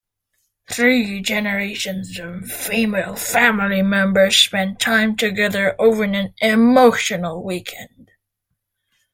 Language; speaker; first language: English; native; English